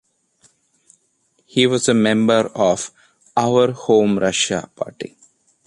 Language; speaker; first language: English; non-native, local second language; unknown